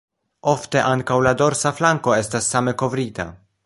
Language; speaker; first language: Esperanto; non-native, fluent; Polish